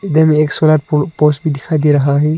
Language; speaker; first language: Hindi; non-native, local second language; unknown